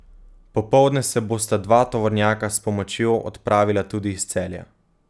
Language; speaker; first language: Slovenian; native; Slovenian